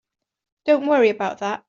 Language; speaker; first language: English; native; English